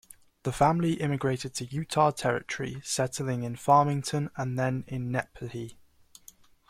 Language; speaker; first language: English; native; English